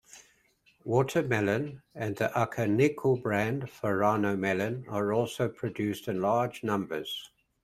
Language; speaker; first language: English; native; English